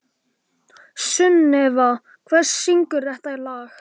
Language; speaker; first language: Icelandic; non-native, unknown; Polish